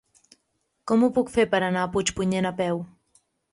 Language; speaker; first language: Catalan; native; Catalan